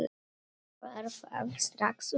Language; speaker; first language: Icelandic; non-native, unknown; Polish